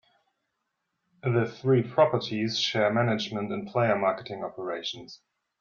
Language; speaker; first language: English; non-native, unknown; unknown